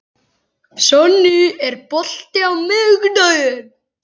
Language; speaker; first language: Icelandic; native; Icelandic